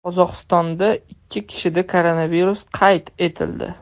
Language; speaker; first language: Uzbek; non-native, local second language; Russian